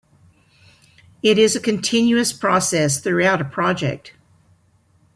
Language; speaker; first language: English; native; English